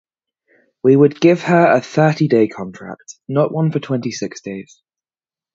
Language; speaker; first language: English; native; English